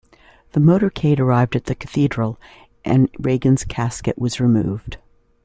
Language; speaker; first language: English; native; English